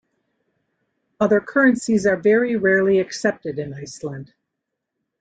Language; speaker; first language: English; native; English